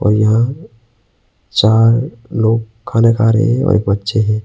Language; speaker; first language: Hindi; non-native, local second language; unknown